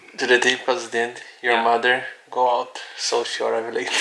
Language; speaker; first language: English; non-native, learner; Portuguese